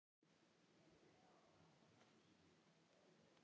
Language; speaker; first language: Icelandic; non-native, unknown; Polish